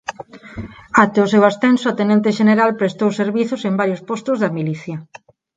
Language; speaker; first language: Galician; non-native, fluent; Spanish